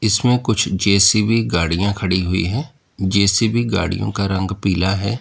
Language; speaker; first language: Hindi; native; Hindi